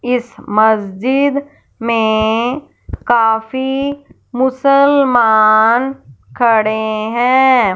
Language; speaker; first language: Hindi; non-native, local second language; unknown